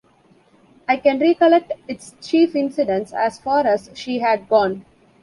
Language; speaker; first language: English; non-native, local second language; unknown